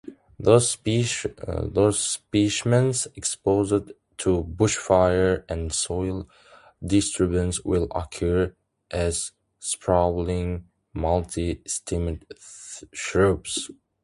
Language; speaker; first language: English; non-native, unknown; Uzbek